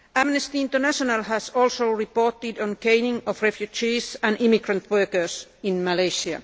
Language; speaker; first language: English; non-native, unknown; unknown